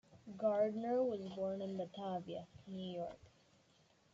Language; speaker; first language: English; native; English